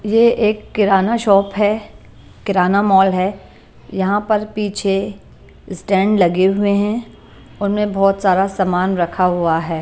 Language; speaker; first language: Hindi; non-native, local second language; Punjabi